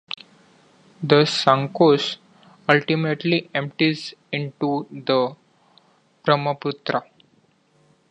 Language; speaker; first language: English; non-native, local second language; Marathi